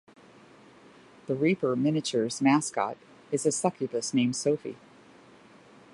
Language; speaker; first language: English; native; English